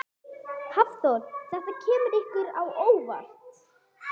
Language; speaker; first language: Icelandic; non-native, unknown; English